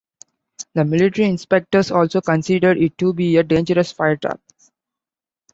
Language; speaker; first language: English; non-native, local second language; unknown